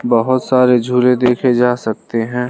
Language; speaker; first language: Hindi; non-native, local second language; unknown